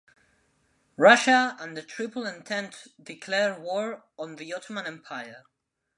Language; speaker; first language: English; non-native, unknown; Spanish